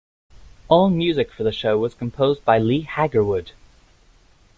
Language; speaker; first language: English; native; English